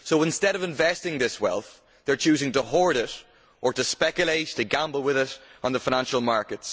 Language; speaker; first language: English; native; English